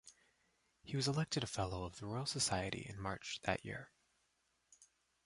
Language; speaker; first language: English; native; English